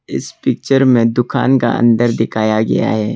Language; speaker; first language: Hindi; non-native, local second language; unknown